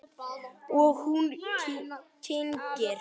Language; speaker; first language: Icelandic; native; Icelandic